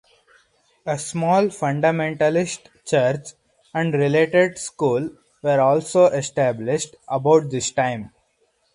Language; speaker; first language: English; non-native, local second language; Hindi